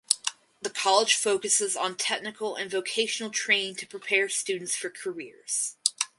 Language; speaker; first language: English; native; English